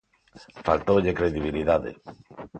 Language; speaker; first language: Galician; non-native, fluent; Spanish